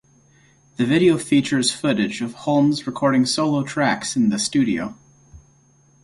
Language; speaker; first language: English; native; English